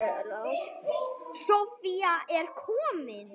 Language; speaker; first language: Icelandic; native; Icelandic